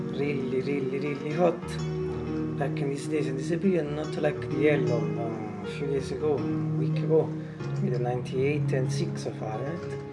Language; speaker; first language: English; non-native, learner; Italian